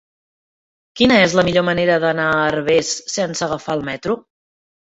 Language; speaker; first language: Catalan; native; Catalan